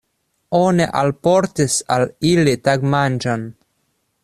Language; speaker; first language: Esperanto; non-native, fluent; Russian